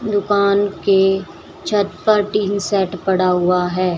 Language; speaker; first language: Hindi; native; Hindi